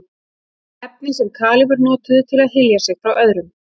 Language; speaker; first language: Icelandic; native; Icelandic